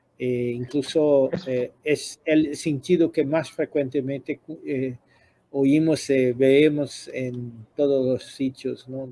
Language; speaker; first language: Spanish; non-native, related language; Portuguese